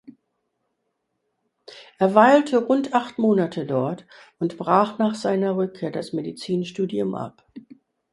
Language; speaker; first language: German; non-native, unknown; English